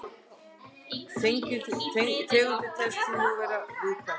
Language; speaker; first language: Icelandic; native; Icelandic